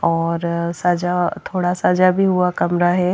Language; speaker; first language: Hindi; native; Hindi